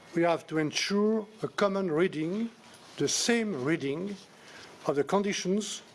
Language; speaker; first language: English; non-native, fluent; French